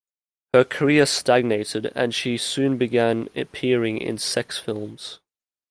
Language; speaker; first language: English; native; English